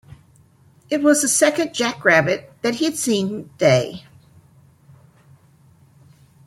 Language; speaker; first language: English; native; English